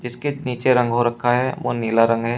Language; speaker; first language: Hindi; native; Hindi